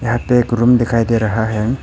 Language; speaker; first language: Hindi; early bilingual, other home language; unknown